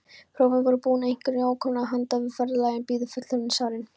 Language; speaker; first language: Icelandic; non-native, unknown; Polish